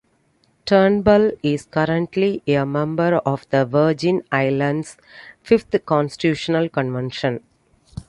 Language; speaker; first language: English; non-native, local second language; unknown